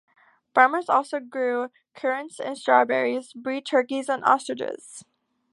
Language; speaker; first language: English; native; English